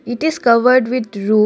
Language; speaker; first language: English; non-native, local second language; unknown